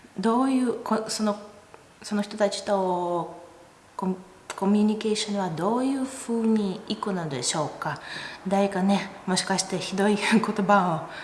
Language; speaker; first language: Japanese; non-native, fluent; Russian